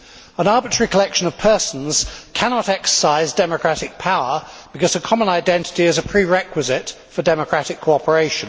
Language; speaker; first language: English; native; English